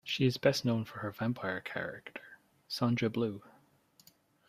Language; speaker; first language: English; native; English